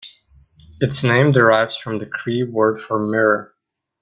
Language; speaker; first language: English; non-native, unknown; Russian